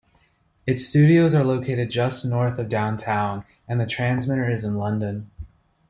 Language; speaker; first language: English; native; English